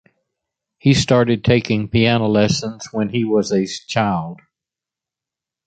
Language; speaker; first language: English; native; English